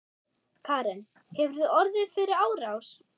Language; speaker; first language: Icelandic; non-native, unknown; German